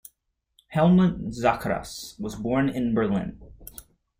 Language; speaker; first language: English; native; English